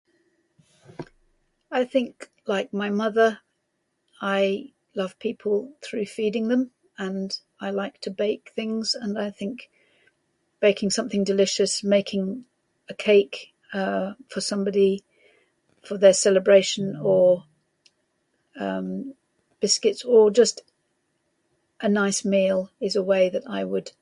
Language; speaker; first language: English; native; English